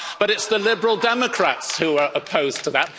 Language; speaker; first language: English; native; English